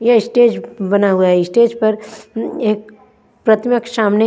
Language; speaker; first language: Hindi; non-native, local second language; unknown